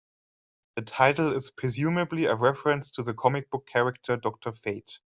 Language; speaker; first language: English; non-native, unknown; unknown